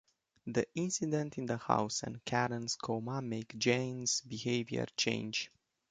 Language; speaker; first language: English; non-native, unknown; Romanian